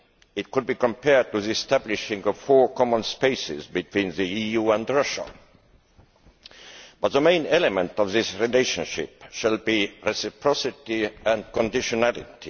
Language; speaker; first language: English; non-native, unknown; Estonian